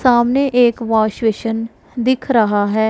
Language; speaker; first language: Hindi; non-native, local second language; Punjabi